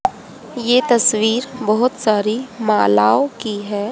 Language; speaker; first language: Hindi; native; Hindi